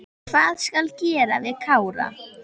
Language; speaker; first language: Icelandic; native; Icelandic